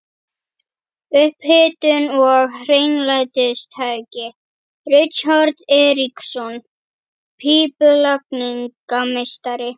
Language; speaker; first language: Icelandic; native; Icelandic